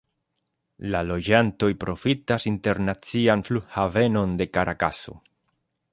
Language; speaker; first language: Esperanto; non-native, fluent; Spanish